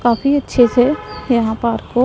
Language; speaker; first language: Hindi; non-native, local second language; Punjabi